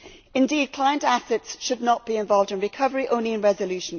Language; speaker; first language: English; native; English